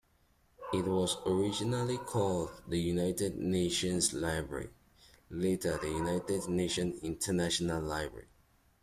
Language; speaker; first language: English; native; English